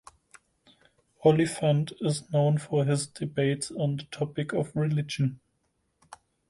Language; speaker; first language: English; non-native, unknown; German